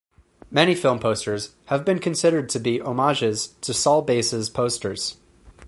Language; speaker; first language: English; native; English